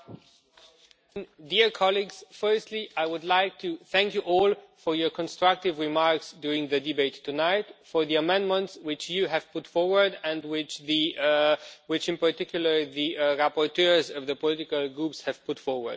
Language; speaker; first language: English; non-native, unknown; Romanian